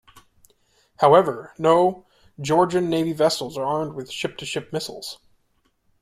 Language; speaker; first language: English; native; English